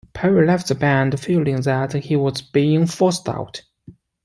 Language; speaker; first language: English; non-native, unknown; Chinese